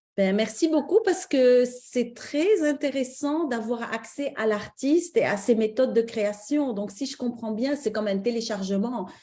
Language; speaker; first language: French; native; French